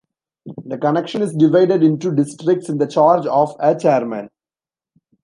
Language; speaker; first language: English; non-native, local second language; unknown